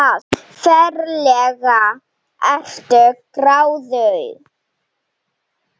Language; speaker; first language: Icelandic; non-native, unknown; Slovenian